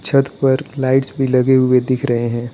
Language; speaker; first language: Hindi; non-native, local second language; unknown